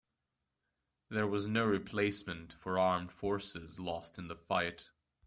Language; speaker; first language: English; native; English